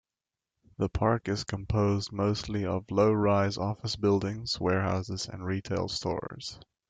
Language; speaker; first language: English; native; English